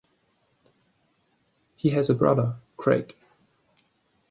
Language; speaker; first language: English; non-native, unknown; German